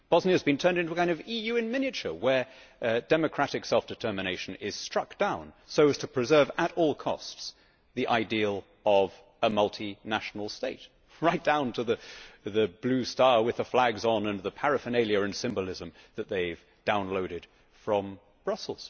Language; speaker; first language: English; native; English